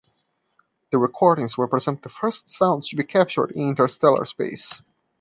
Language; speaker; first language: English; non-native, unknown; Portuguese